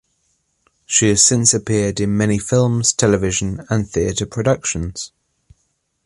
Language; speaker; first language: English; native; English